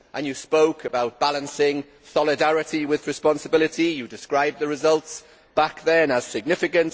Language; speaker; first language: English; native; English